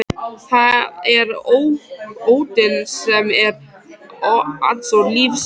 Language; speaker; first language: Icelandic; native; Icelandic